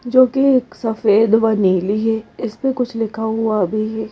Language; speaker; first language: Hindi; native; Hindi